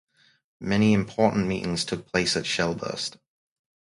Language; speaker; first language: English; native; English